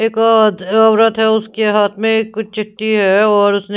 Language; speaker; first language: Hindi; non-native, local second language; Punjabi